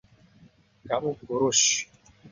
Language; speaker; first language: Indonesian; non-native, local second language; Javanese